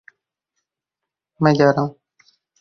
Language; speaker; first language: English; non-native, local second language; Hindi